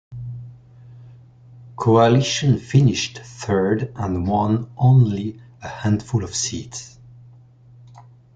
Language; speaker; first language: English; non-native, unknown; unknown